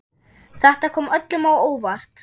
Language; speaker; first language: Icelandic; non-native, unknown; German